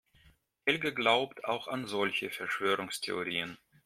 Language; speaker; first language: German; non-native, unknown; Russian